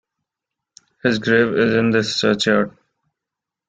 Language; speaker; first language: English; non-native, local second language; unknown